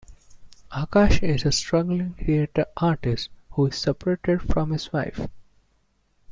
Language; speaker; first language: English; non-native, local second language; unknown